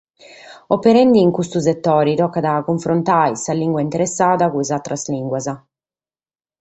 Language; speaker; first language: Sardinian; native; Sardinian